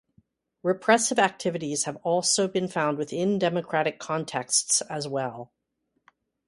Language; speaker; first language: English; native; English